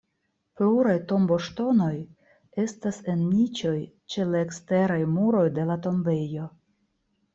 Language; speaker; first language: Esperanto; non-native, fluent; Russian